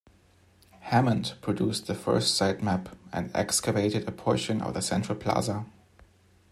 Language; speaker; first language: English; non-native, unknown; German